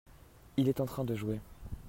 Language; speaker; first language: French; native; French